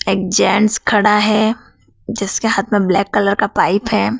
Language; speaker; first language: Hindi; native; Hindi